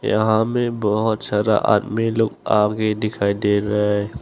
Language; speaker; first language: Hindi; non-native, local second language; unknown